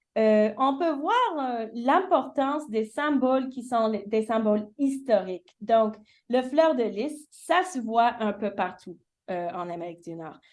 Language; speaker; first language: French; early bilingual, heritage; English